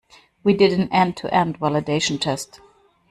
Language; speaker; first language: English; non-native, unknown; German